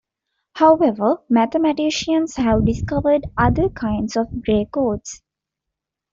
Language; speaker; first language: English; non-native, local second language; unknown